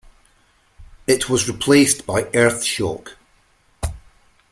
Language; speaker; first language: English; native; English